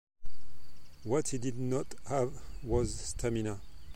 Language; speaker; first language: English; non-native, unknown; French